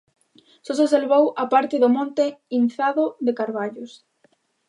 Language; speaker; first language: Galician; native; Galician